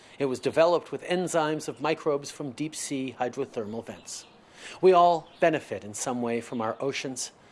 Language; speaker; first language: English; native; English